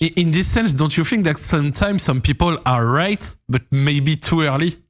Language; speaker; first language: English; non-native, fluent; French